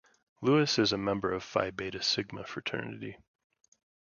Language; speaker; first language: English; native; English